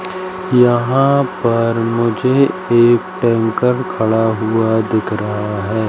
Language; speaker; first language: Hindi; native; Hindi